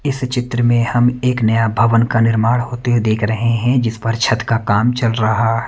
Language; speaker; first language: Hindi; native; Hindi